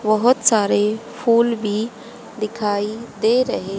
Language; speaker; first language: Hindi; native; Hindi